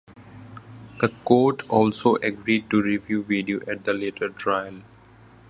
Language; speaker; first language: English; non-native, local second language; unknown